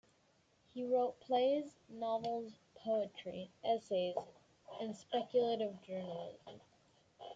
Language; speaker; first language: English; native; English